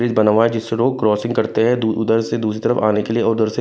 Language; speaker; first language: Hindi; non-native, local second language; Punjabi